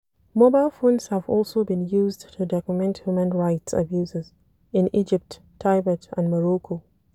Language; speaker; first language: English; non-native, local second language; Hausa